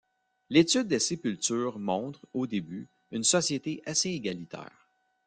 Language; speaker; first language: French; native; French